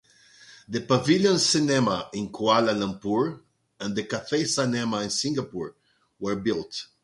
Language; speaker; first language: English; non-native, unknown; Portuguese